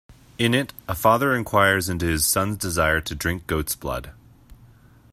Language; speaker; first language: English; native; English